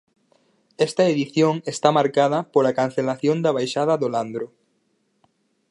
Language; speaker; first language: Galician; native; Galician